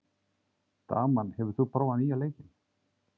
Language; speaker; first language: Icelandic; native; Icelandic